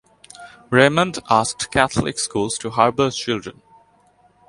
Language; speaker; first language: English; non-native, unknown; Bangla